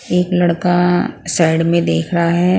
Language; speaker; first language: Hindi; non-native, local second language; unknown